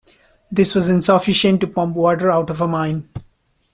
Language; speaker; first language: English; non-native, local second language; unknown